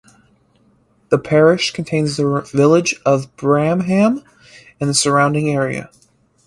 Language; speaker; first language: English; native; English